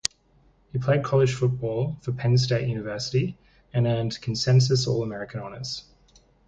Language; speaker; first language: English; native; English